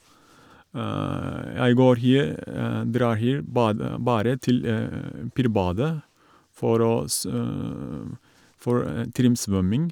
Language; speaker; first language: Norwegian; non-native, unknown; Turkish